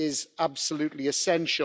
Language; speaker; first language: English; native; English